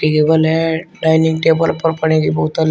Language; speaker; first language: Hindi; native; Hindi